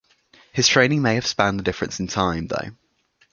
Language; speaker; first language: English; native; English